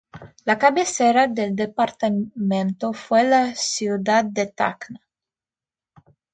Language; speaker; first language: Spanish; non-native, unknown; Russian